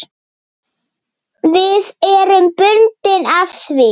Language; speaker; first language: Icelandic; native; Icelandic